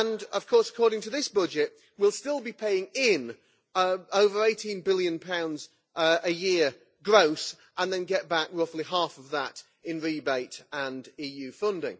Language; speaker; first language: English; native; English